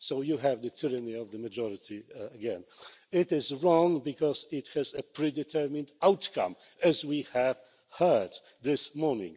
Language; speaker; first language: English; non-native, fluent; Polish